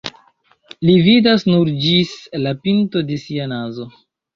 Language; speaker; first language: Esperanto; non-native, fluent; Chinese